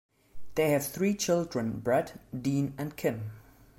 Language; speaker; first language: English; non-native, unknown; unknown